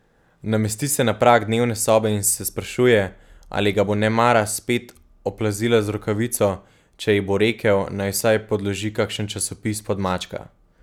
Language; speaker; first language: Slovenian; native; Slovenian